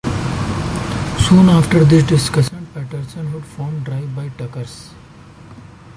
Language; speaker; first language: English; non-native, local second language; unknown